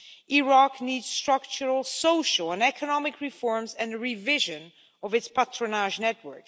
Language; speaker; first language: English; non-native, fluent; Dutch